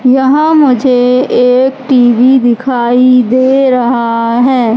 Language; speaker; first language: Hindi; native; Hindi